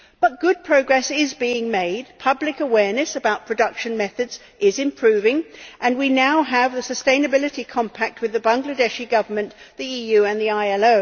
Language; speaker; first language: English; native; English